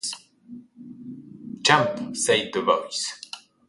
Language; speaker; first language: English; non-native, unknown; French